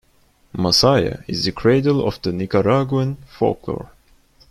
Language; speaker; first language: English; non-native, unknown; Turkish